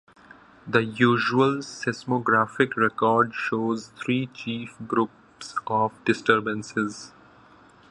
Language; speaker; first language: English; non-native, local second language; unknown